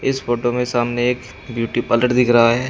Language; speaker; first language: Hindi; native; Hindi